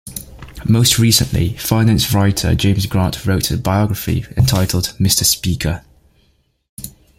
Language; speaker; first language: English; native; English